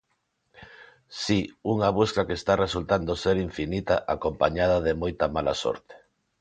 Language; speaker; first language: Galician; non-native, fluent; Spanish